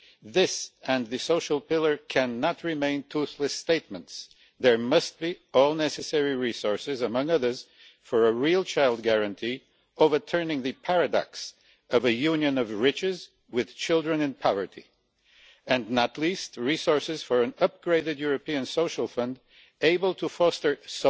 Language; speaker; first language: English; non-native, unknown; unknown